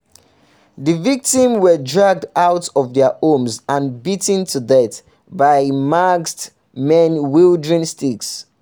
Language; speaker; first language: English; non-native, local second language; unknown